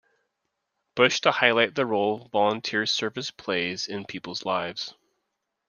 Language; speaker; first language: English; native; English